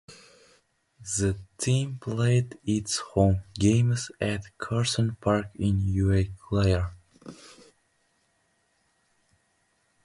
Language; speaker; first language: English; native; English